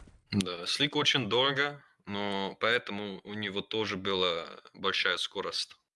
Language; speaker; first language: Russian; non-native, learner; English